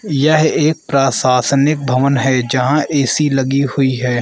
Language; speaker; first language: Hindi; non-native, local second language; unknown